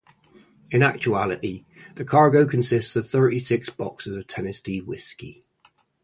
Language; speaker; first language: English; native; English